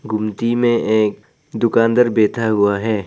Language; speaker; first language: Hindi; non-native, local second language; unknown